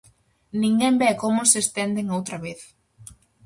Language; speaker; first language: Galician; native; Galician